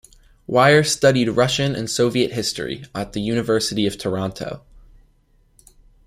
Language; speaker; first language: English; native; English